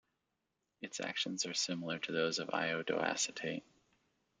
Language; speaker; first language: English; native; English